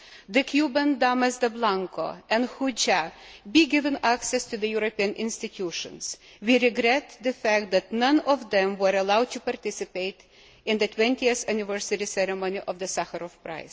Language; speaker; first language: English; non-native, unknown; Lithuanian